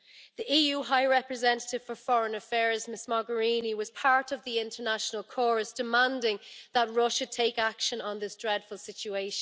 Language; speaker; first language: English; native; English